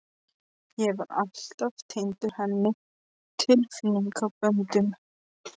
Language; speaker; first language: Icelandic; non-native, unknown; Polish